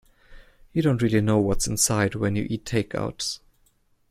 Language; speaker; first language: English; non-native, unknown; German